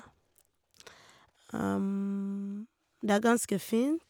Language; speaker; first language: Norwegian; non-native, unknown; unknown